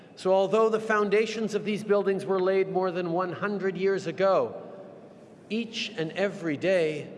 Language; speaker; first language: English; early bilingual, other home language; French